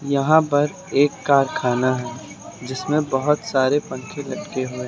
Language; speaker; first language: Hindi; native; Hindi